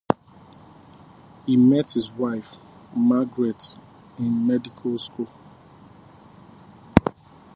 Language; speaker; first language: English; native; English